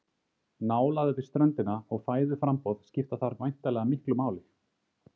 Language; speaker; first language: Icelandic; native; Icelandic